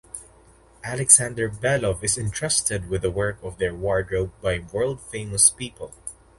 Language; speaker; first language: English; non-native, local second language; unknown